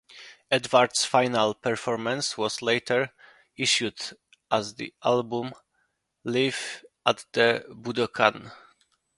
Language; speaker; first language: English; non-native, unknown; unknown